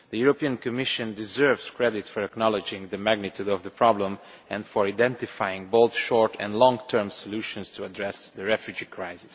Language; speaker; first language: English; non-native, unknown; Romanian